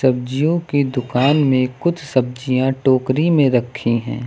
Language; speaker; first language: Hindi; native; Hindi